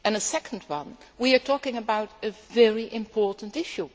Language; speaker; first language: English; non-native, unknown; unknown